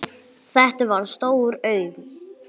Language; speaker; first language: Icelandic; non-native, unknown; English